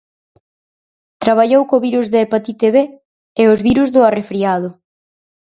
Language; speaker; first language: Galician; native; Galician